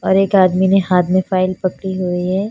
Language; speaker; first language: Hindi; non-native, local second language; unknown